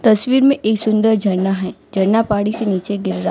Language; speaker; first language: Hindi; non-native, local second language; Gujarati